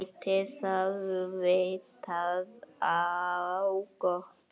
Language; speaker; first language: Icelandic; native; Icelandic